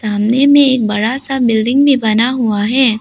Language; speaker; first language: Hindi; non-native, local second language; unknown